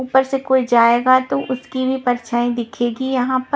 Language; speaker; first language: Hindi; non-native, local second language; Punjabi